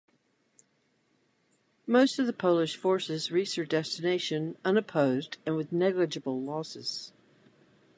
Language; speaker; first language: English; native; English